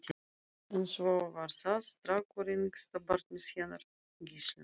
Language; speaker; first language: Icelandic; non-native, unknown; Russian